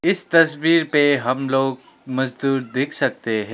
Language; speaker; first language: Hindi; non-native, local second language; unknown